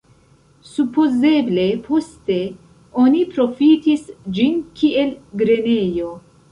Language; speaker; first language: Esperanto; non-native, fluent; Central Kurdish